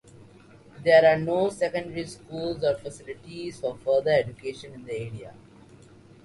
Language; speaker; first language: English; non-native, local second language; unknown